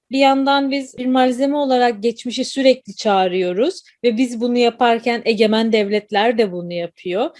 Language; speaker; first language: Turkish; native; Turkish